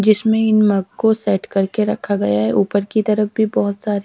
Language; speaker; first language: Hindi; native; Hindi